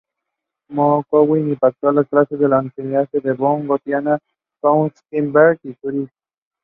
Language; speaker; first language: English; non-native, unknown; Spanish